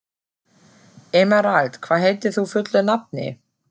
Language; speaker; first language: Icelandic; non-native, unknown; German